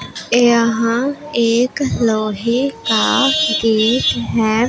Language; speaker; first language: Hindi; non-native, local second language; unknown